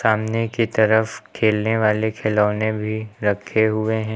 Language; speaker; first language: Hindi; native; Hindi